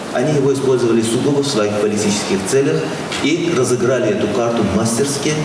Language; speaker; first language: Russian; non-native, local second language; Azerbaijani